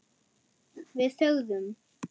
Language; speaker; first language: Icelandic; non-native, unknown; German